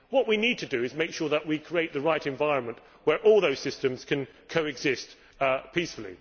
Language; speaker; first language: English; native; English